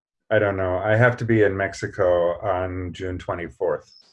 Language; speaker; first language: English; native; English